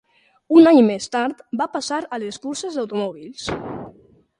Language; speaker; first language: Catalan; non-native, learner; Spanish